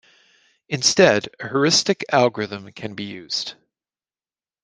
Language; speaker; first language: English; native; English